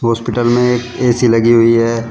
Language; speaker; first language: Hindi; native; Hindi